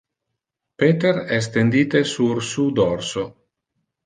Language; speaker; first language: Interlingua; non-native, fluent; Italian